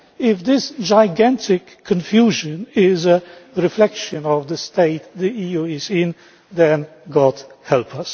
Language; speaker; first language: English; non-native, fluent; Polish